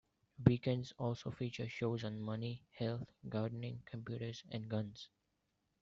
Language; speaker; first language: English; non-native, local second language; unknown